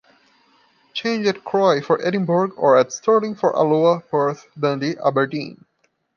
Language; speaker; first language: English; non-native, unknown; Portuguese